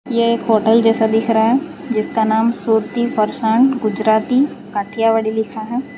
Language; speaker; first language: Hindi; non-native, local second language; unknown